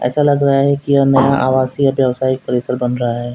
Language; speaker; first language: Hindi; native; Hindi